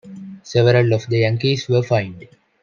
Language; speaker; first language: English; non-native, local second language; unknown